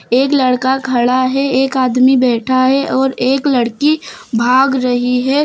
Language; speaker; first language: Hindi; native; Hindi